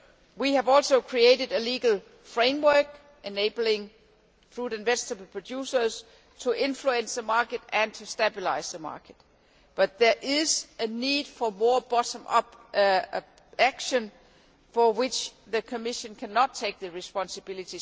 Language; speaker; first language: English; non-native, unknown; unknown